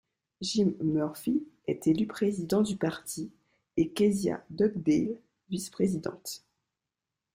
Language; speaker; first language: French; native; French